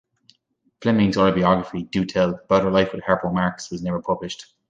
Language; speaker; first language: English; native; English